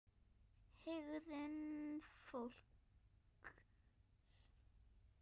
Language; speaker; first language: Icelandic; non-native, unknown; German